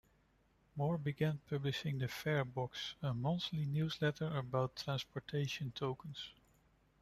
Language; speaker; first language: English; non-native, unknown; Dutch